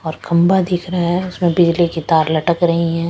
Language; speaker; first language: Hindi; non-native, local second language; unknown